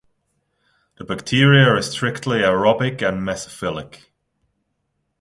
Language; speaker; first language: English; non-native, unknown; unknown